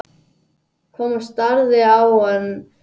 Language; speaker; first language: Icelandic; non-native, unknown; English